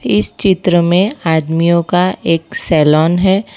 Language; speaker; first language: Hindi; non-native, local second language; Gujarati